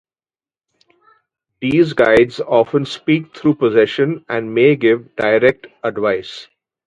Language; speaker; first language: English; native; English